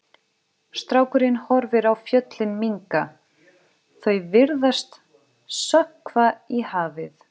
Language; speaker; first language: Icelandic; non-native, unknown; Portuguese